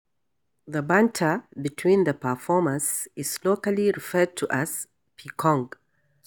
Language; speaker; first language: English; non-native, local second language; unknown